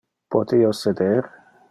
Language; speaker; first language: Interlingua; non-native, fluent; Dutch